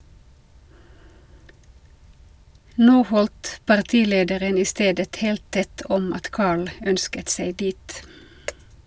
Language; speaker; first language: Norwegian; non-native, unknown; Finnish